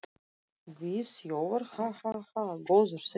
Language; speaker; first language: Icelandic; non-native, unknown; Russian